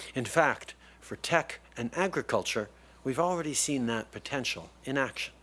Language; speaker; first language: English; native; English